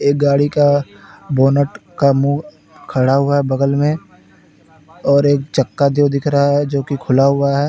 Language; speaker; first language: Hindi; native; Hindi